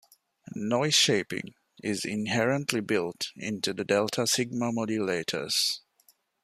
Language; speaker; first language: English; non-native, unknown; Divehi